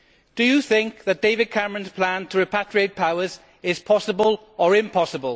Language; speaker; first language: English; native; English